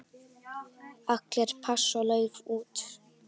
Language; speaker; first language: Icelandic; native; Icelandic